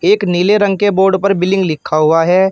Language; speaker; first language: Hindi; native; Hindi